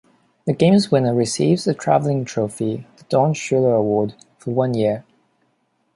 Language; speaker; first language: English; non-native, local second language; Cantonese